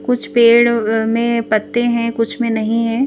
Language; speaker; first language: Hindi; native; Hindi